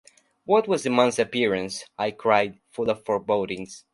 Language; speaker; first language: English; non-native, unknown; Spanish